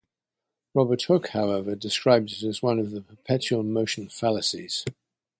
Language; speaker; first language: English; native; English